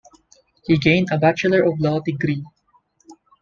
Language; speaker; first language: English; non-native, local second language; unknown